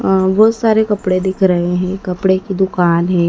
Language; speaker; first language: Hindi; native; Hindi